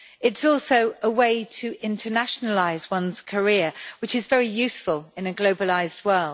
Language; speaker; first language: English; native; English